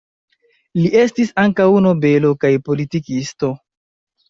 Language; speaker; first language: Esperanto; non-native, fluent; Chinese